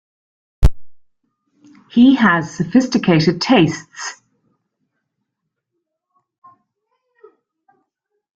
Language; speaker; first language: English; native; English